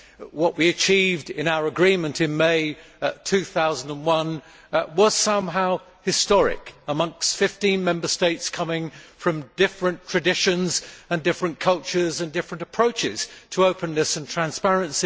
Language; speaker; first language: English; native; English